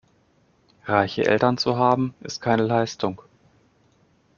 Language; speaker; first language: German; native; German